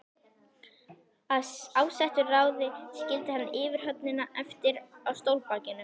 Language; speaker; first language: Icelandic; native; Icelandic